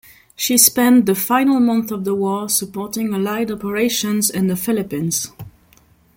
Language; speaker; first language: English; non-native, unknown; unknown